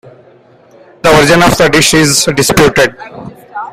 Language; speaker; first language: English; non-native, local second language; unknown